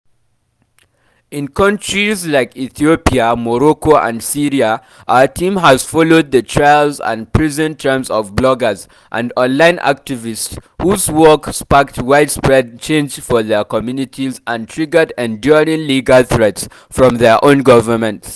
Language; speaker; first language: English; non-native, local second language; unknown